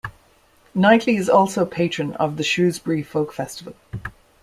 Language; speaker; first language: English; native; English